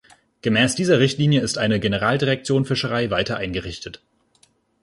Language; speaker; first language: German; native; German